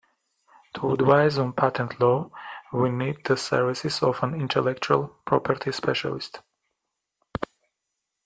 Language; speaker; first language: English; native; English